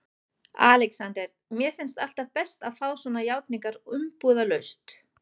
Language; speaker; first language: Icelandic; non-native, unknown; German